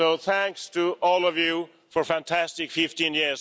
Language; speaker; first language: English; non-native, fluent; Swedish